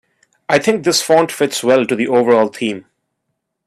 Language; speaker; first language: English; non-native, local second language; Bangla